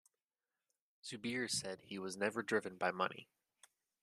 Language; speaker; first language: English; native; English